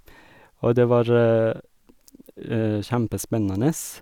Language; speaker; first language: Norwegian; non-native, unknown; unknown